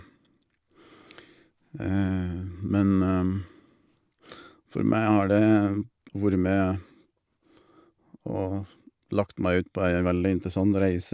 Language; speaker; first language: Norwegian; native; Norwegian